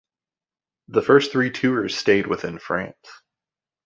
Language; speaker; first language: English; native; English